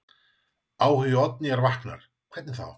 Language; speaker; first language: Icelandic; native; Icelandic